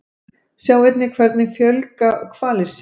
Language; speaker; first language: Icelandic; native; Icelandic